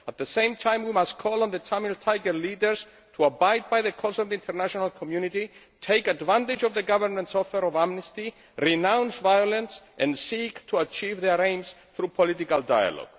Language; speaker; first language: English; non-native, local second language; Greek